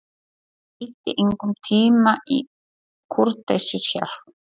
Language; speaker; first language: Icelandic; non-native, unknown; Polish